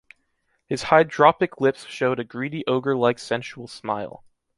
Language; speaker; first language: English; native; English